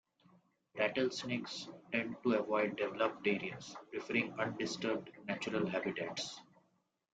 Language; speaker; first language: English; non-native, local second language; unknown